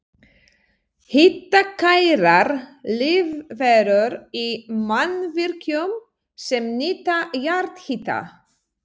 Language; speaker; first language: Icelandic; non-native, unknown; Polish